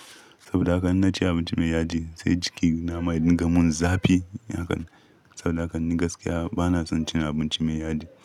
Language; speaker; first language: Hausa; non-native, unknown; Yoruba